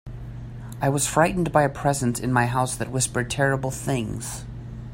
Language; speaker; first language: English; native; English